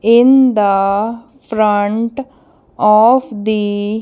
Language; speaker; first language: English; non-native, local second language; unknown